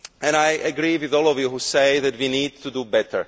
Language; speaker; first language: English; non-native, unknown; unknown